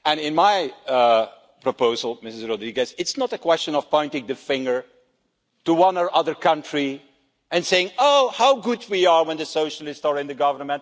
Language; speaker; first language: English; non-native, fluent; Dutch